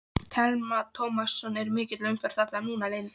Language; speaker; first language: Icelandic; non-native, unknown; Polish